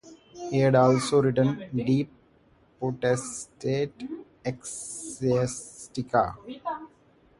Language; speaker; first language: English; non-native, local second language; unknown